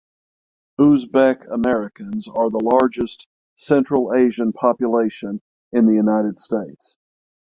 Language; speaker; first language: English; native; English